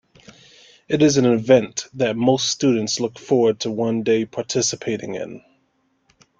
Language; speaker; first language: English; native; English